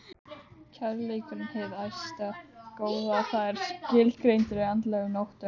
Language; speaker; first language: Icelandic; native; Icelandic